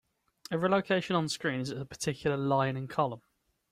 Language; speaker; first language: English; native; English